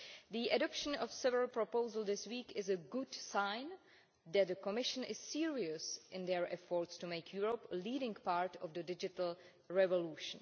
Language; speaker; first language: English; non-native, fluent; Czech